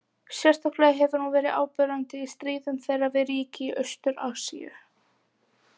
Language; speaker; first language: Icelandic; native; Icelandic